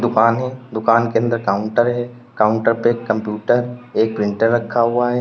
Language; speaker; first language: Hindi; native; Hindi